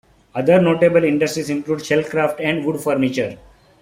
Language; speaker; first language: English; non-native, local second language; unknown